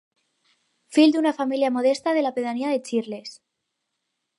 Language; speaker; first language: Catalan; non-native, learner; Spanish